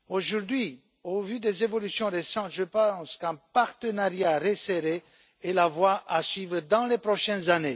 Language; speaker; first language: French; non-native, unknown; Romanian